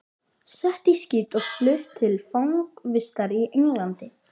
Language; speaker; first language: Icelandic; native; Icelandic